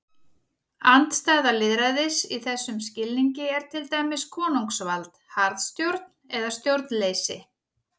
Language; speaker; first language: Icelandic; native; Icelandic